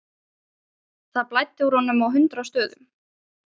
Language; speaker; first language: Icelandic; non-native, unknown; Ukrainian